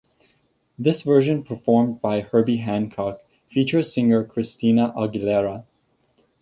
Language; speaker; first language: English; native; English